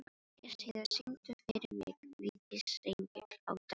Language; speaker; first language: Icelandic; non-native, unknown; Filipino